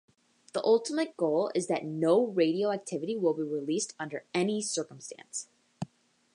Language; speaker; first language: English; native; English